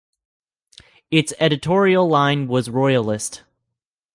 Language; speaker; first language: English; native; English